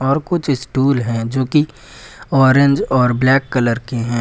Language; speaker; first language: Hindi; native; Hindi